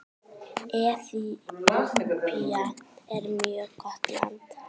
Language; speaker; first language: Icelandic; native; Icelandic